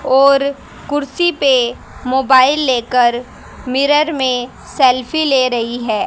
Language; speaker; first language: Hindi; native; Hindi